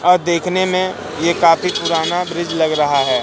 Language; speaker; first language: Hindi; native; Hindi